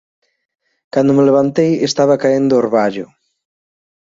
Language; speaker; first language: Galician; native; Galician